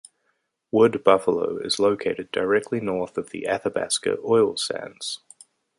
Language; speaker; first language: English; native; English